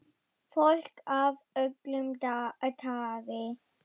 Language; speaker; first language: Icelandic; non-native, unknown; German